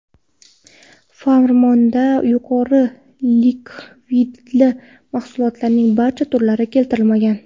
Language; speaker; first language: Uzbek; non-native, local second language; Kara-Kalpak